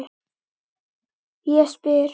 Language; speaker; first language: Icelandic; native; Icelandic